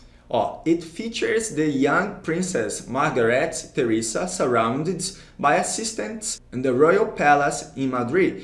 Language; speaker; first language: English; non-native, fluent; Portuguese